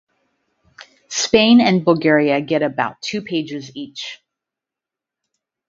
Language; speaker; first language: English; native; English